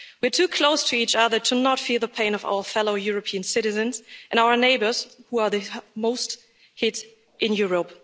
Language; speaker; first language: English; non-native, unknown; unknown